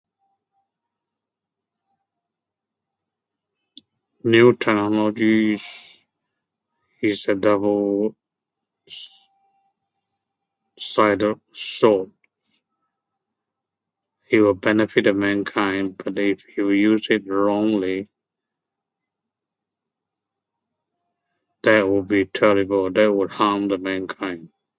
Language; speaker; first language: English; non-native, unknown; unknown